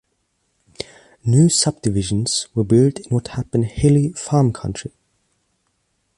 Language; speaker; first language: English; non-native, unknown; German